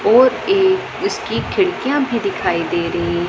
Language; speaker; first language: Hindi; non-native, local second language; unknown